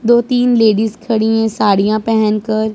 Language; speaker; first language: Hindi; non-native, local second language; Punjabi